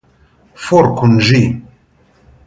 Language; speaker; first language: Esperanto; non-native, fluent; Russian